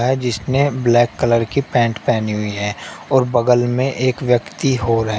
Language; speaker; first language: Hindi; native; Hindi